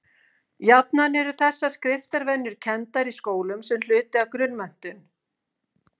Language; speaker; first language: Icelandic; native; Icelandic